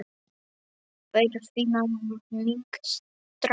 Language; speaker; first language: Icelandic; non-native, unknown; Polish